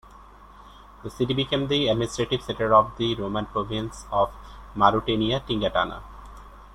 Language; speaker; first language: English; native; English